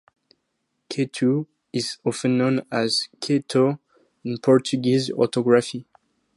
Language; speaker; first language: English; non-native, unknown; French